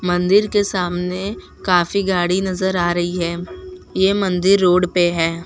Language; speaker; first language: Hindi; non-native, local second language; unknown